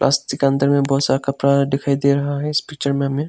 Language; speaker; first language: Hindi; non-native, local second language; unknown